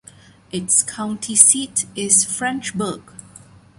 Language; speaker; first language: English; non-native, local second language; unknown